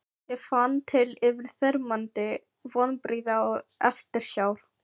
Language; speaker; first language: Icelandic; non-native, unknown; Filipino